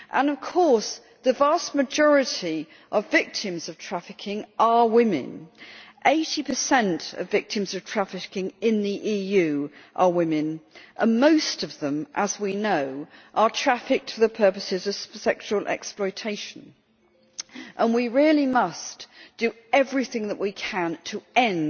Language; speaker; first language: English; native; English